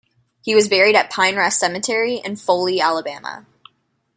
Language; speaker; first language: English; native; English